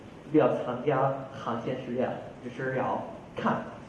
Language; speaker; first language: Chinese; non-native, fluent; English